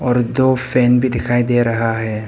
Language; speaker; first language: Hindi; non-native, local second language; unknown